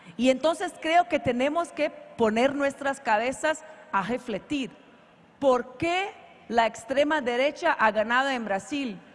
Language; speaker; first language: Spanish; non-native, related language; Portuguese